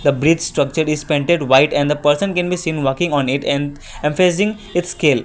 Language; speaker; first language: English; non-native, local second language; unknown